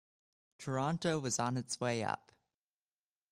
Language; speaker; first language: English; native; English